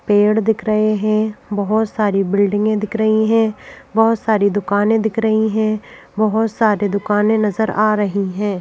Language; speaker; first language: Hindi; native; Hindi